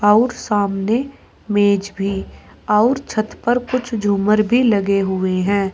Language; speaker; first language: Hindi; native; Hindi